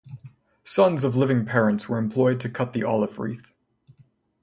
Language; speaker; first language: English; native; English